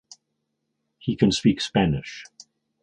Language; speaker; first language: English; native; English